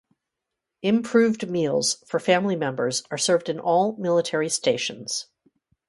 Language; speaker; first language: English; native; English